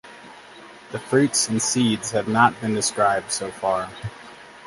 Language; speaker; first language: English; native; English